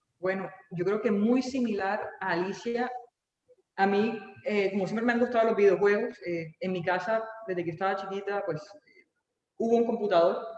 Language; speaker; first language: Spanish; native; Spanish